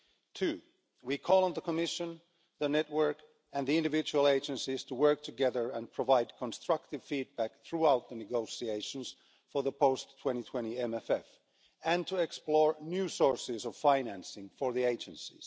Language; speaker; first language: English; non-native, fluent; Finnish